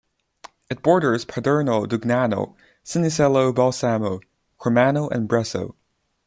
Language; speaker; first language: English; non-native, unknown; Chinese